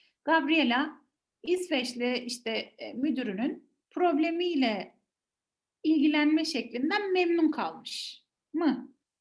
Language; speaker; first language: Turkish; native; Turkish